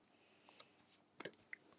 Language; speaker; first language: Icelandic; non-native, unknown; Polish